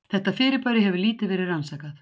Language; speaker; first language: Icelandic; native; Icelandic